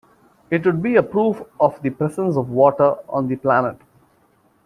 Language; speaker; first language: English; non-native, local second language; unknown